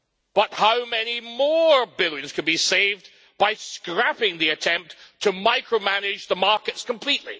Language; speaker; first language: English; native; English